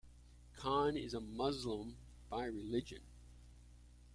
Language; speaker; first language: English; native; English